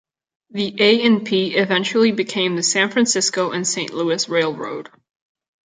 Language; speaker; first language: English; non-native, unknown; Catalan